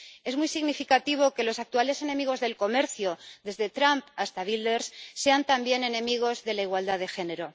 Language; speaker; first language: Spanish; native; Spanish